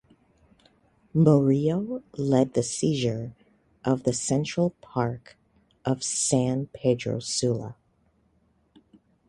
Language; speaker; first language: English; native; English